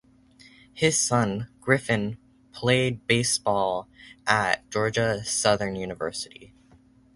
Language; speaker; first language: English; native; English